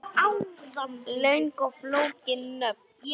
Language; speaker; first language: Icelandic; non-native, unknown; Polish